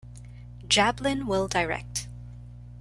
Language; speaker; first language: English; non-native, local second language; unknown